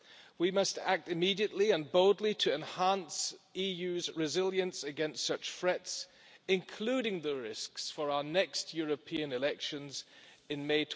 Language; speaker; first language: English; non-native, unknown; German